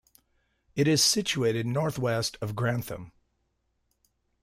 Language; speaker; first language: English; native; English